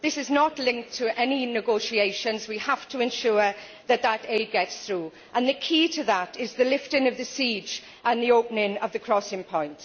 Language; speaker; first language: English; native; English